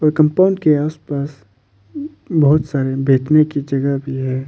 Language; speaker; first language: Hindi; non-native, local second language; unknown